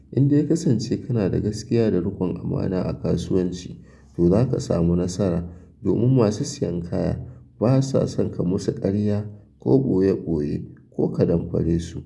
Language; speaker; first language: Hausa; native; Hausa